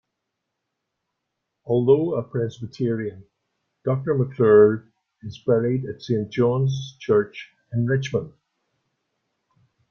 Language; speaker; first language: English; native; English